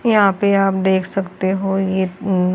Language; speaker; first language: Hindi; native; Hindi